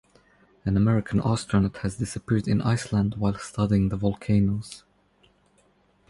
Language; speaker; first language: English; non-native, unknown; Croatian